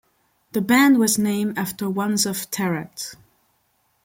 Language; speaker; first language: English; non-native, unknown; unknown